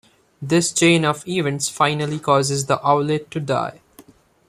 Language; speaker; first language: English; non-native, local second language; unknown